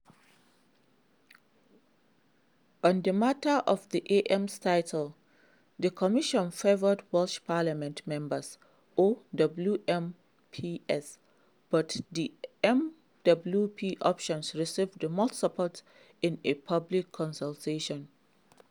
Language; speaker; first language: English; non-native, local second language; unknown